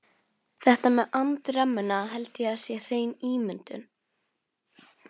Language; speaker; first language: Icelandic; non-native, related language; Norwegian